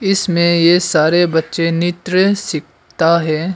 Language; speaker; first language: Hindi; non-native, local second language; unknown